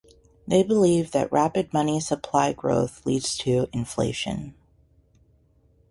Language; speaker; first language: English; native; English